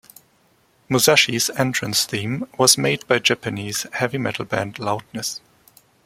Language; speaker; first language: English; non-native, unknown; German